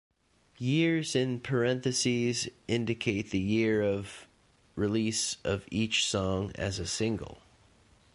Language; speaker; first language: English; native; English